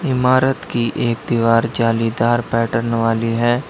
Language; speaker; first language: Hindi; native; Hindi